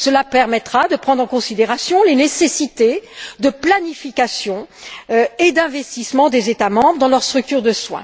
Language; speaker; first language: French; native; French